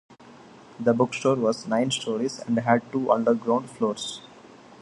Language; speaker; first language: English; non-native, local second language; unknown